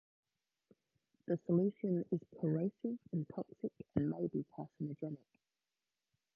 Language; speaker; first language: English; native; English